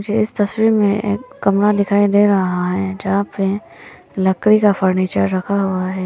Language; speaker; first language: Hindi; non-native, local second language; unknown